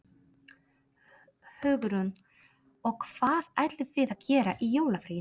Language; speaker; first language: Icelandic; non-native, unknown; Polish